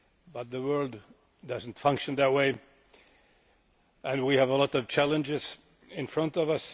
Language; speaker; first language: English; non-native, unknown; Finnish